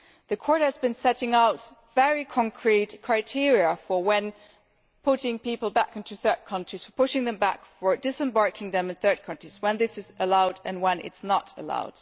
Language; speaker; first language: English; non-native, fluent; German